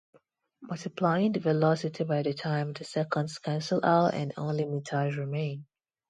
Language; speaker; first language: English; non-native, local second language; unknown